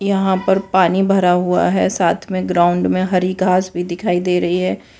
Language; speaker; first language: Hindi; non-native, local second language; Gujarati